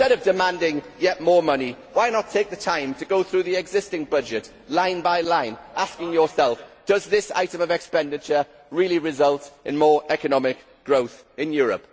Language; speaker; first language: English; native; English